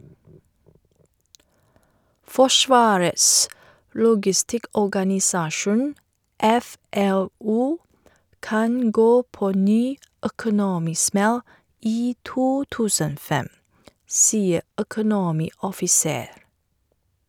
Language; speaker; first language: Norwegian; non-native, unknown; Chinese